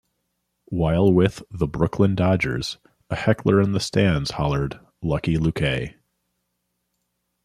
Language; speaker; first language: English; native; English